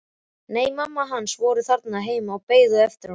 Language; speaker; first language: Icelandic; native; Icelandic